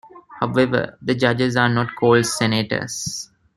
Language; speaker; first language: English; non-native, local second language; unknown